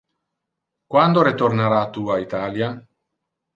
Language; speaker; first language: Interlingua; non-native, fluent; Italian